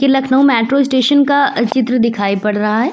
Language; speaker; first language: Hindi; native; Hindi